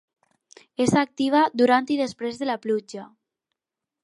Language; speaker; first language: Catalan; non-native, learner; Spanish